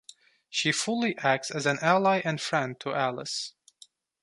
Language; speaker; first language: English; non-native, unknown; Turkish